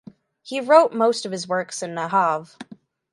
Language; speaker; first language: English; native; English